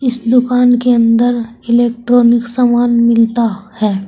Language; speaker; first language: Hindi; native; Hindi